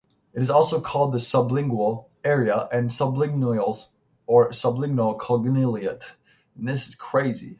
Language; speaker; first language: English; native; English